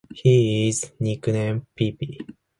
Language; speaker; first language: English; non-native, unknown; Japanese